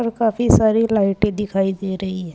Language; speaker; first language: Hindi; native; Hindi